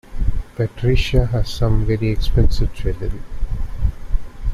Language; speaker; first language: English; non-native, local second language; Tamil